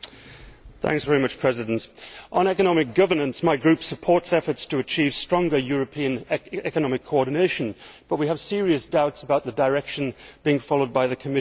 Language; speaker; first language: English; native; English